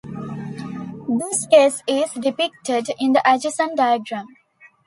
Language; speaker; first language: English; non-native, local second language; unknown